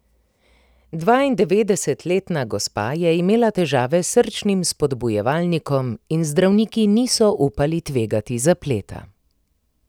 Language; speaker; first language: Slovenian; native; Slovenian